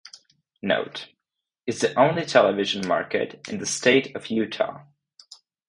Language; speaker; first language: English; non-native, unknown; Czech